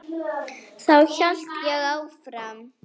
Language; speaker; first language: Icelandic; native; Icelandic